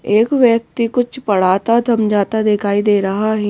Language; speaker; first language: Hindi; native; Hindi